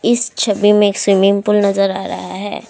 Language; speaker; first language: Hindi; non-native, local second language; Assamese